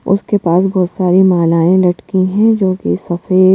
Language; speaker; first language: Hindi; native; Hindi